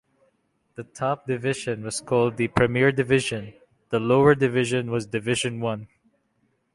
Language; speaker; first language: English; non-native, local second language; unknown